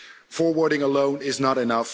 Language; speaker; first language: English; non-native, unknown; Dutch